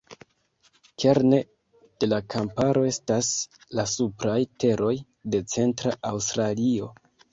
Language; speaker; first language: Esperanto; non-native, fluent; Kinyarwanda